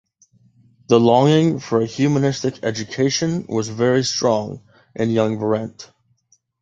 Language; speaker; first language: English; native; English